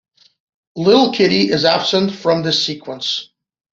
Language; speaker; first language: English; non-native, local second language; French